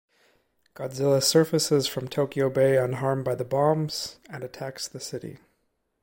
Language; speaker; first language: English; native; English